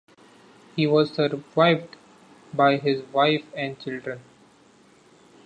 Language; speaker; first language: English; non-native, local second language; Marathi